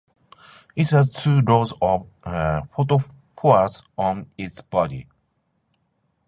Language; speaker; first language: English; non-native, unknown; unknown